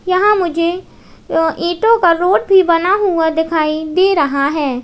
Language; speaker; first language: Hindi; native; Hindi